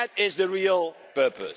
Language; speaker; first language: English; non-native, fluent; Dutch